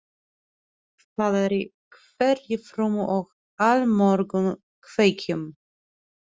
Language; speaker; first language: Icelandic; non-native, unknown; Polish